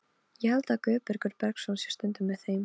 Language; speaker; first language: Icelandic; non-native, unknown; Polish